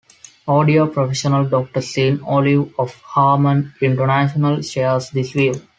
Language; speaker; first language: English; non-native, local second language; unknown